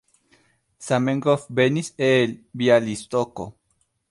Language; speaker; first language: Esperanto; non-native, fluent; Spanish